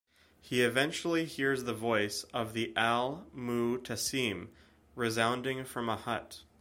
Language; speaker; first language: English; native; English